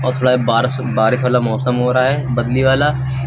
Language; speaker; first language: Hindi; native; Hindi